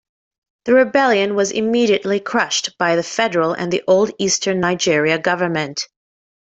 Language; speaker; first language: English; native; English